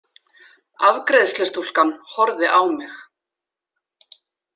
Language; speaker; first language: Icelandic; native; Icelandic